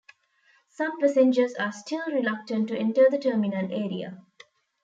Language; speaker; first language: English; non-native, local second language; Tamil